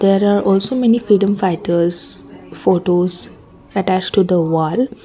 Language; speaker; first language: English; non-native, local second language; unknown